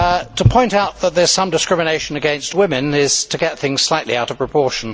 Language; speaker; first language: English; native; English